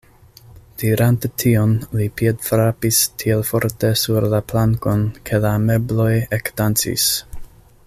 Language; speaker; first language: Esperanto; non-native, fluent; English